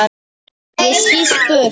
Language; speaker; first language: Icelandic; non-native, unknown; Polish